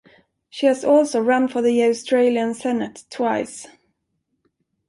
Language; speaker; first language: English; non-native, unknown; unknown